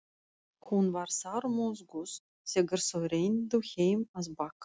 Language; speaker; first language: Icelandic; non-native, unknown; Russian